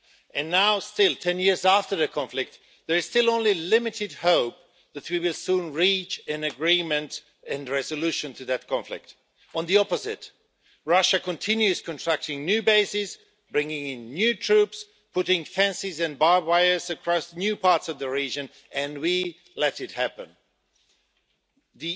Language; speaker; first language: English; non-native, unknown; Swedish